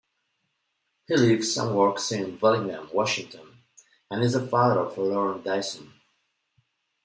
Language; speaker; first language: English; non-native, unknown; Spanish